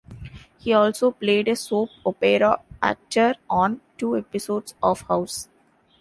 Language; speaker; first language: English; non-native, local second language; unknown